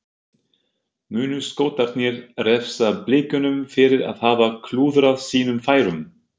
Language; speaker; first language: Icelandic; non-native, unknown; German